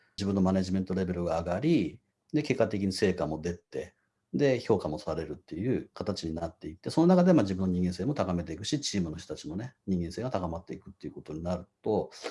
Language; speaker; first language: Japanese; native; Japanese